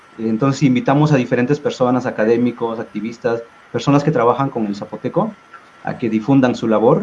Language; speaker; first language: Spanish; non-native, local second language; Zapotec